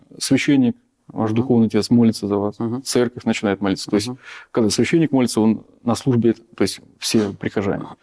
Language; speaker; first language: Russian; native; Russian